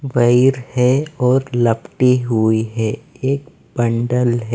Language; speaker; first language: Hindi; non-native, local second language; Punjabi